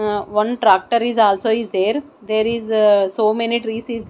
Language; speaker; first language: English; non-native, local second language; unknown